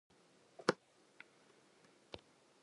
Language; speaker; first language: English; non-native, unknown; Japanese